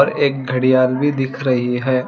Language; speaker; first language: Hindi; non-native, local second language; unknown